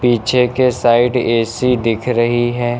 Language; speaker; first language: Hindi; native; Hindi